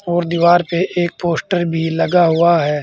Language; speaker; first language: Hindi; native; Hindi